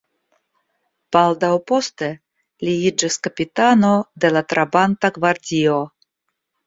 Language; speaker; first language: Esperanto; non-native, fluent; Russian